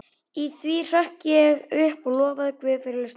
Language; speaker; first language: Icelandic; native; Icelandic